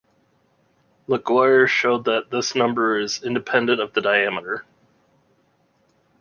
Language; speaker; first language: English; native; English